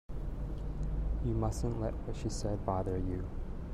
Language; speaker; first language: English; native; English